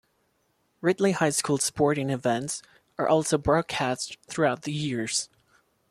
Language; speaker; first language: English; non-native, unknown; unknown